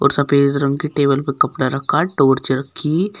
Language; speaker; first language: Hindi; native; Hindi